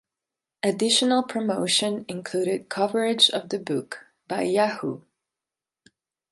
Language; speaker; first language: English; non-native, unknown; Spanish